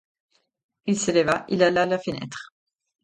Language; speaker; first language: French; non-native, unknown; Italian